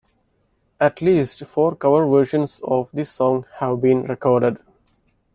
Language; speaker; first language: English; non-native, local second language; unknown